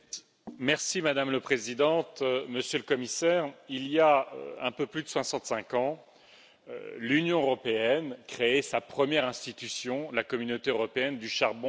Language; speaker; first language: French; native; French